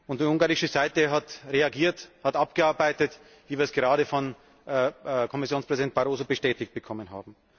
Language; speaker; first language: German; native; German